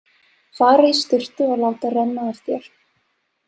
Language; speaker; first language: Icelandic; non-native, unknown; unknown